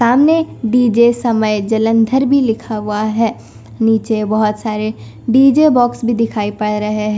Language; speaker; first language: Hindi; non-native, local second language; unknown